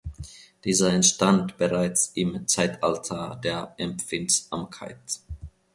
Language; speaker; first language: German; non-native, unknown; Finnish